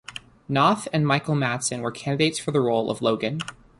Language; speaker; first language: English; native; English